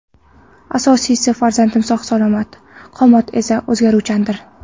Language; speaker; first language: Uzbek; non-native, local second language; Kara-Kalpak